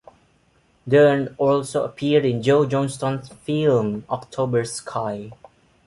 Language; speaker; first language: English; non-native, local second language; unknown